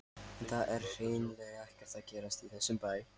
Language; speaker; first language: Icelandic; non-native, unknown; Lithuanian